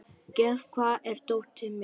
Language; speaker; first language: Icelandic; non-native, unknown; Vietnamese